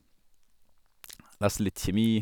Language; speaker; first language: Norwegian; native; Norwegian